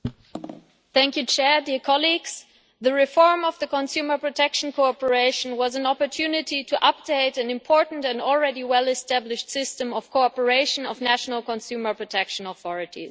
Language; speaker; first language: English; non-native, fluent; German